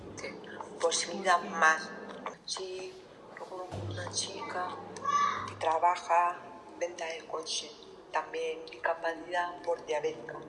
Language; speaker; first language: Spanish; non-native, learner; Lithuanian